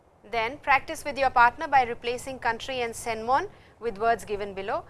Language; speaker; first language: English; non-native, local second language; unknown